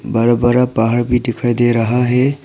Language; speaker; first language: Hindi; non-native, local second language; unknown